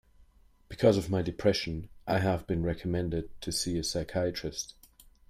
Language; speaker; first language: English; non-native, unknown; German